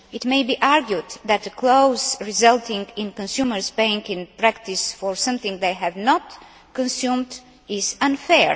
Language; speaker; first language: English; non-native, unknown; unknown